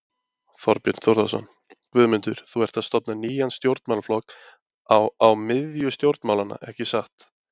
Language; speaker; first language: Icelandic; native; Icelandic